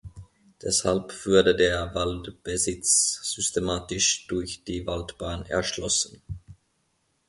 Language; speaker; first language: German; non-native, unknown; Finnish